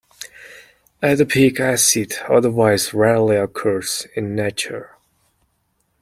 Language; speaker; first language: English; non-native, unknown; Mongolian